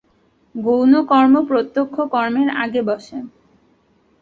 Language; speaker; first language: Bangla; native; Bangla